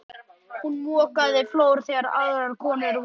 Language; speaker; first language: Icelandic; native; Icelandic